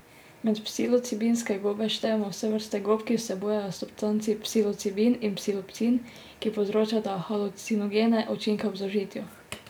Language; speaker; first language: Slovenian; native; Slovenian